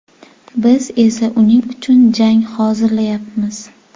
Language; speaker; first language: Uzbek; native; Uzbek